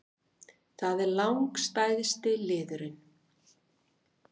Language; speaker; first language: Icelandic; native; Icelandic